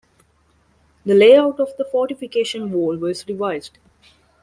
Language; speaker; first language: English; non-native, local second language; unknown